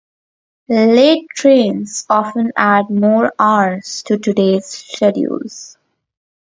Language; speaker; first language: English; non-native, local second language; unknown